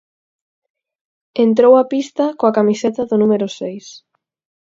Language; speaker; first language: Galician; native; Galician